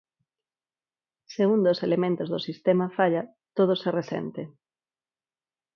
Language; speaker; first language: Galician; non-native, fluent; Spanish